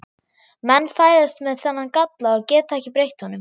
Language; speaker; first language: Icelandic; non-native, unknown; German